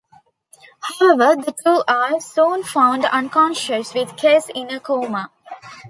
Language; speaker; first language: English; non-native, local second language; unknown